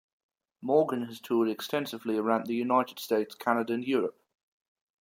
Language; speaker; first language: English; non-native, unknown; German